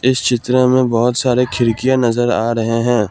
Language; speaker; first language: Hindi; non-native, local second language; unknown